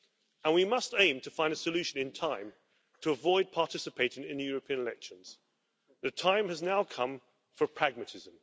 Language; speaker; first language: English; native; English